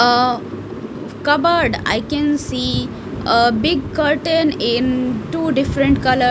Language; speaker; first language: English; non-native, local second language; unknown